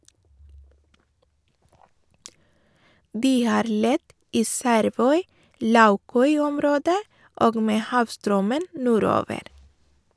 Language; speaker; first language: Norwegian; non-native, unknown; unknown